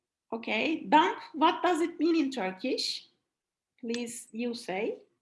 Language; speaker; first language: English; non-native, fluent; Turkish